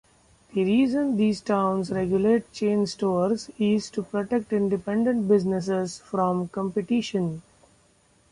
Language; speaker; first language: English; non-native, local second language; Marathi